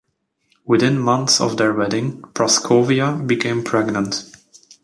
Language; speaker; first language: English; native; English